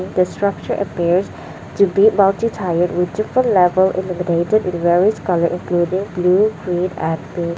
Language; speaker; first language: English; non-native, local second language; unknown